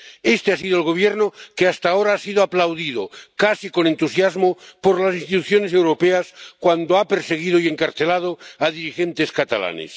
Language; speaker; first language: Spanish; non-native, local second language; Catalan